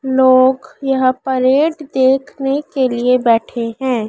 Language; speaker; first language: Hindi; native; Hindi